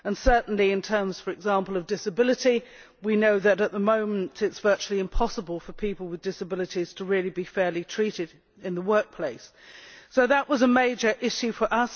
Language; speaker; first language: English; native; English